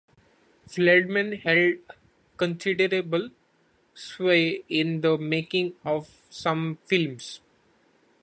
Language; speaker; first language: English; non-native, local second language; Marathi